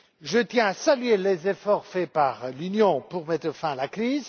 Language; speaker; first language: French; non-native, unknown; Romanian